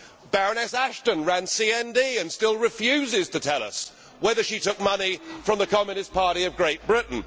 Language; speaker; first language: English; native; English